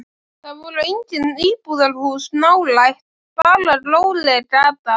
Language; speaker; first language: Icelandic; native; Icelandic